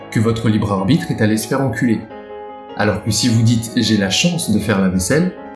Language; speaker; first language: French; native; French